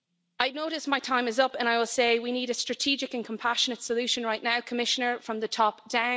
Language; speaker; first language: English; native; English